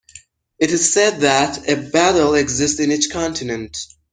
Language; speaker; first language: English; non-native, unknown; Persian